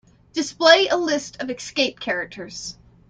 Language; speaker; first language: English; native; English